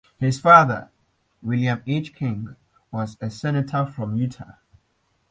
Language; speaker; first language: English; native; English